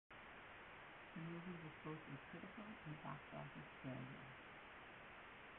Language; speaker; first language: English; native; English